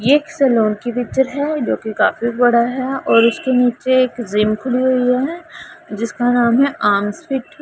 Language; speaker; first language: Hindi; non-native, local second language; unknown